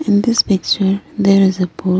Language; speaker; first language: English; non-native, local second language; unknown